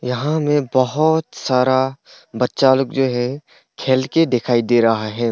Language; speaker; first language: Hindi; non-native, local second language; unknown